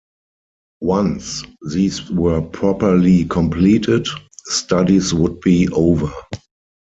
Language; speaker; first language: English; non-native, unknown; German